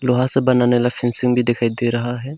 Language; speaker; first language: Hindi; non-native, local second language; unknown